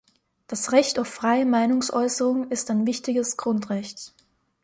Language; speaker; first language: German; native; German